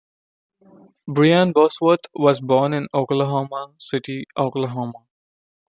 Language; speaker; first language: English; non-native, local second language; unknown